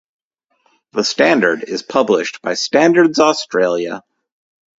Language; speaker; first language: English; native; English